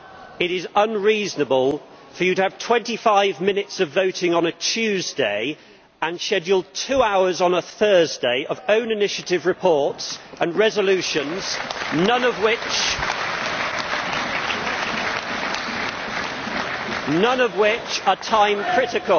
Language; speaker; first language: English; native; English